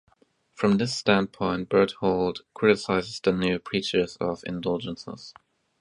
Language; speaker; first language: English; native; English